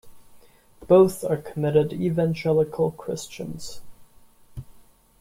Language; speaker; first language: English; non-native, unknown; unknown